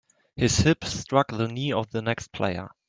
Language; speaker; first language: English; non-native, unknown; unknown